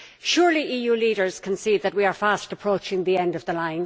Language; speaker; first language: English; native; English